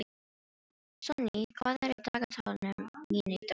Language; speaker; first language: Icelandic; non-native, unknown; Filipino